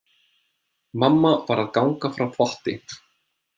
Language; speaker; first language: Icelandic; non-native, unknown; English